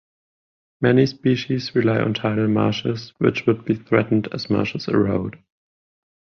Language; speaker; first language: English; non-native, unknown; German